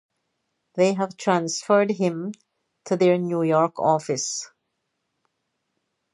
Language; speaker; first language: English; native; English